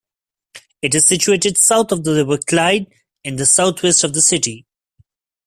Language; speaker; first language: English; non-native, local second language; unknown